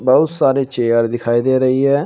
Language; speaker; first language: Hindi; native; Hindi